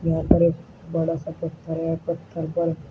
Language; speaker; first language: Hindi; native; Hindi